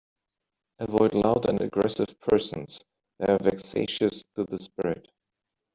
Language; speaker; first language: English; non-native, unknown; German